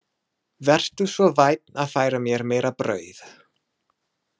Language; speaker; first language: Icelandic; non-native, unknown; English